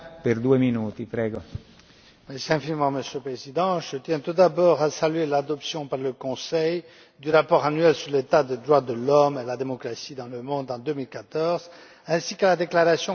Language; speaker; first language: French; non-native, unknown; Romanian